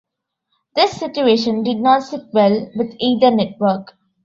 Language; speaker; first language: English; non-native, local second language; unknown